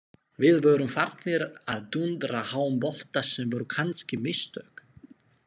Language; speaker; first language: Icelandic; non-native, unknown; Slovak